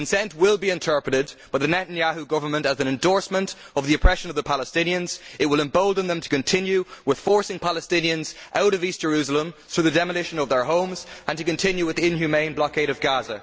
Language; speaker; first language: English; native; English